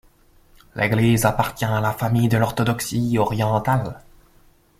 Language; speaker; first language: French; native; French